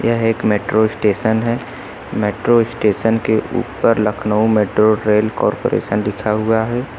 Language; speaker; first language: Hindi; native; Hindi